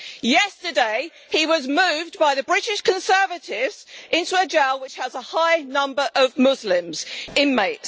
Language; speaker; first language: English; native; English